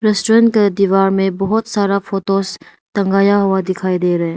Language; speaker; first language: Hindi; non-native, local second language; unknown